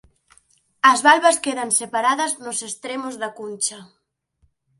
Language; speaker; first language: Galician; native; Galician